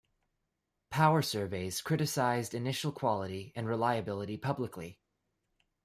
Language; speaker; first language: English; native; English